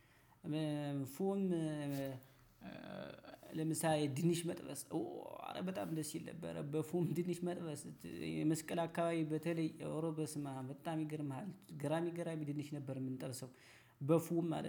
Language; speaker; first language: Amharic; native; Amharic